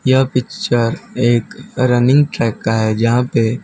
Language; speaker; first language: Hindi; non-native, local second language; Gujarati